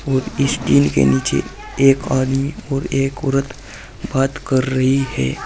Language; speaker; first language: Hindi; native; Hindi